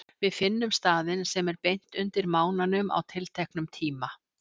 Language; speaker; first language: Icelandic; native; Icelandic